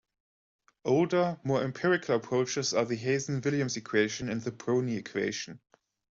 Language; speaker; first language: English; non-native, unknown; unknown